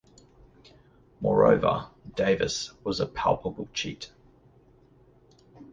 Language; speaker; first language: English; native; English